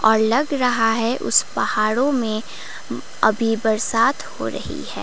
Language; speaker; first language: Hindi; non-native, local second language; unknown